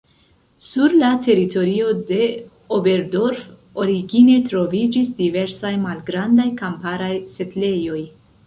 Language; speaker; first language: Esperanto; non-native, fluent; Central Kurdish